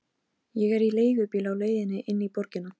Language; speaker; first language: Icelandic; non-native, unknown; Polish